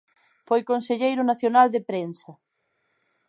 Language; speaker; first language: Galician; native; Galician